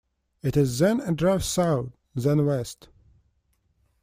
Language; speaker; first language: English; non-native, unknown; Russian